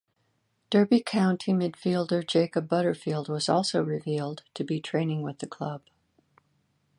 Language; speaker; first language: English; native; English